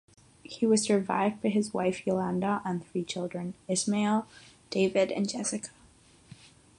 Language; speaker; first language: English; non-native, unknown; Catalan